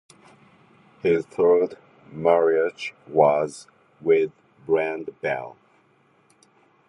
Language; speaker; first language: English; non-native, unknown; Japanese